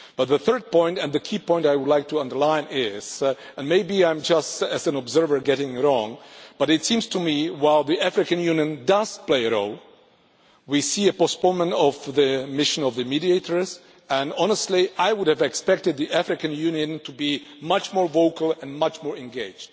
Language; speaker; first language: English; non-native, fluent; Czech